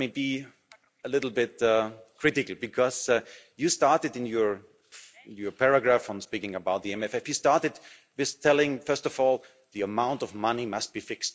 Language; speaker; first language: English; non-native, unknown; German